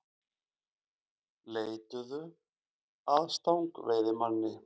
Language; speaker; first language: Icelandic; native; Icelandic